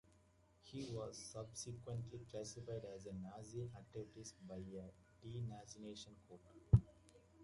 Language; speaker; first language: English; native; English